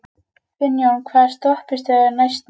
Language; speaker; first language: Icelandic; native; Icelandic